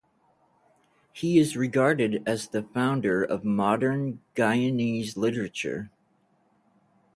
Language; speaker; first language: English; native; English